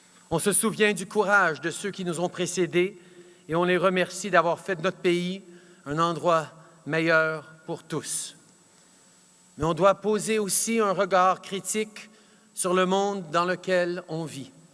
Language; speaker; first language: French; early bilingual, heritage; French